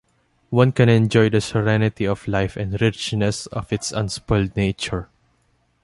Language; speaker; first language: English; non-native, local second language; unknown